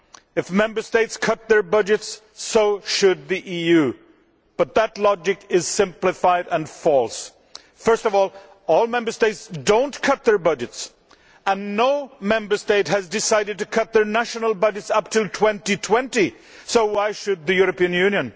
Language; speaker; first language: English; non-native, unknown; Swedish